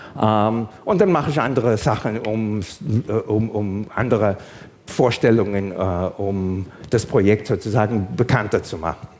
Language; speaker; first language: German; non-native, fluent; English